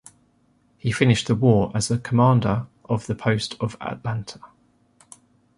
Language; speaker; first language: English; native; English